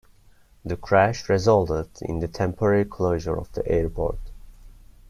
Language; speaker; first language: English; non-native, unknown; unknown